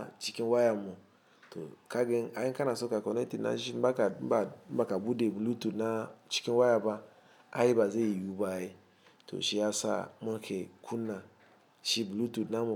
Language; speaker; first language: Hausa; non-native, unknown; Igbo